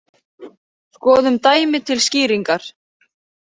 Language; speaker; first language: Icelandic; native; Icelandic